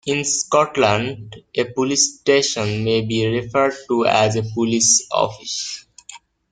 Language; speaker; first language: English; native; English